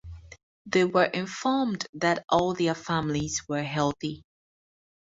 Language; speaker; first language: English; native; English